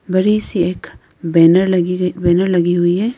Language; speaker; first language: Hindi; non-native, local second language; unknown